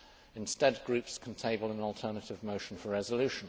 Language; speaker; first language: English; native; English